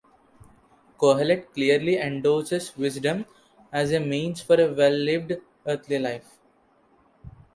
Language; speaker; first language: English; non-native, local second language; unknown